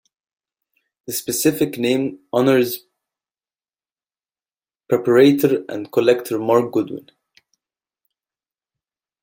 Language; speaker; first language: English; non-native, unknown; German